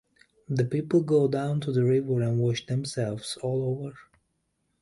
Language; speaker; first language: English; native; English